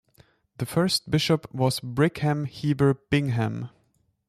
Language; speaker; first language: English; non-native, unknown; German